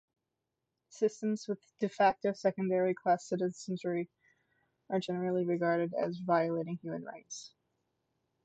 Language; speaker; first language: English; native; English